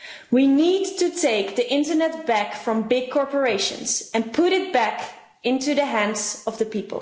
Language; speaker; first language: English; non-native, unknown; Dutch